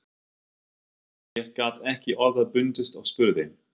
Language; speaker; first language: Icelandic; non-native, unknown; German